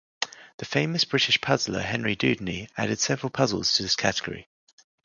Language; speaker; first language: English; native; English